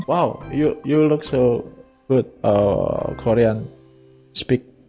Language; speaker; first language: English; non-native, learner; Indonesian